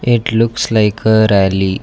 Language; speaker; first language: English; non-native, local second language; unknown